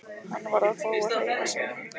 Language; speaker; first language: Icelandic; non-native, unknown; Lithuanian